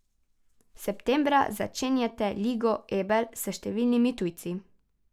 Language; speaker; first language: Slovenian; native; Slovenian